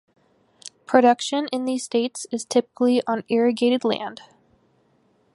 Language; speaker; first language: English; native; English